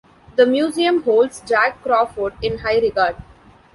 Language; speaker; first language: English; non-native, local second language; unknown